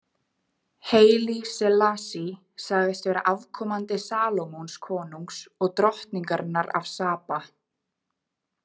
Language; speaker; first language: Icelandic; native; Icelandic